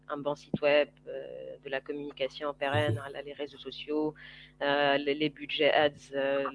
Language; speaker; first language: French; non-native, local second language; Arabic